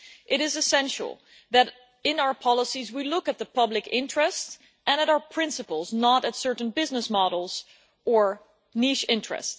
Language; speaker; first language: English; non-native, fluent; Dutch